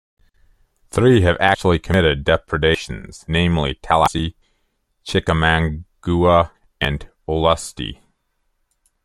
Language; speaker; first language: English; native; English